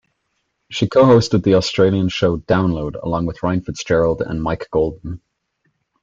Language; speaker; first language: English; native; English